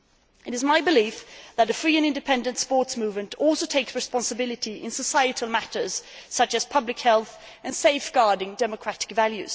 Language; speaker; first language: English; non-native, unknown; Swedish